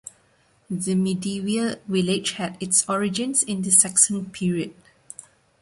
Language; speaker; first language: English; non-native, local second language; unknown